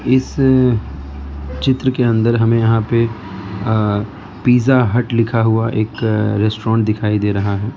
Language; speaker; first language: Hindi; non-native, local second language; Gujarati